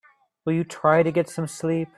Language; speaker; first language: English; native; English